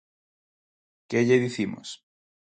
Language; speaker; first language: Galician; non-native, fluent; Spanish